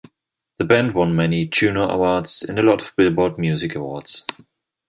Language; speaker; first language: English; non-native, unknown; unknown